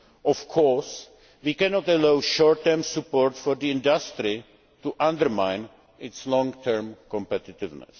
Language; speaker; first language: English; non-native, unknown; Czech